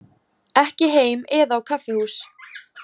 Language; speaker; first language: Icelandic; native; Icelandic